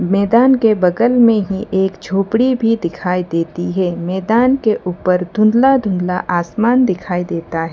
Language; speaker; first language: Hindi; non-native, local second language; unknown